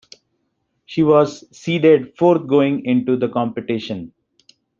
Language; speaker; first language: English; non-native, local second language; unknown